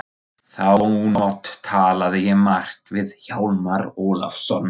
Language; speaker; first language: Icelandic; non-native, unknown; German